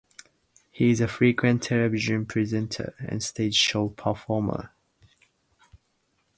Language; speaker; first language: English; native; English